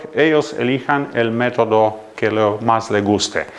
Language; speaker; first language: Spanish; non-native, fluent; Romanian